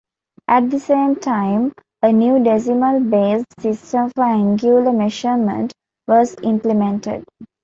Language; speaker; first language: English; non-native, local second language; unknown